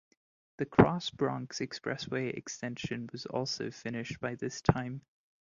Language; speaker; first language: English; non-native, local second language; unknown